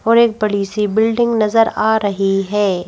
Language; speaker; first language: Hindi; native; Hindi